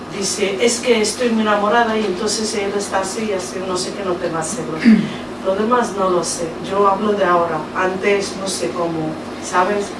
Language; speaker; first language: Spanish; non-native, fluent; Arabic